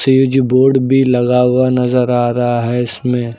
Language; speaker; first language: Hindi; native; Hindi